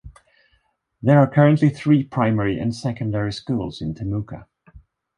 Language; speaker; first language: English; non-native, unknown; Swedish